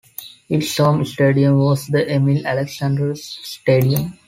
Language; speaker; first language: English; non-native, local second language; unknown